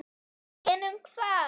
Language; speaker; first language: Icelandic; native; Icelandic